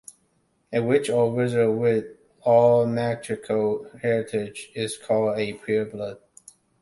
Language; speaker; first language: English; non-native, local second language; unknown